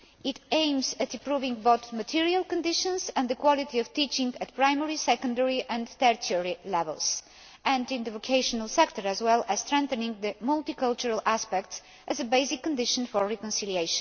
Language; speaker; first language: English; non-native, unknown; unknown